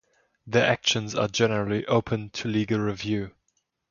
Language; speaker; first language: English; non-native, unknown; German